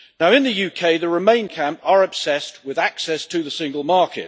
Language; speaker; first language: English; native; English